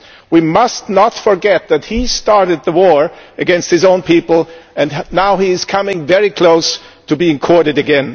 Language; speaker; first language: English; non-native, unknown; German